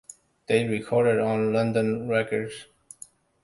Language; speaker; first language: English; non-native, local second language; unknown